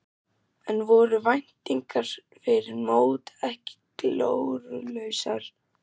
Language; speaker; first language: Icelandic; non-native, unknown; German